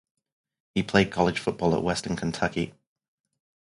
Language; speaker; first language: English; native; English